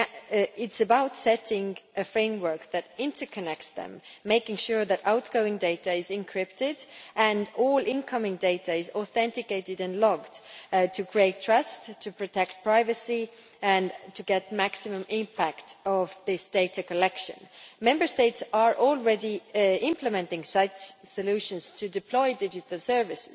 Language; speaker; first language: English; non-native, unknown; Estonian